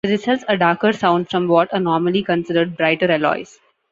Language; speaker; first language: English; non-native, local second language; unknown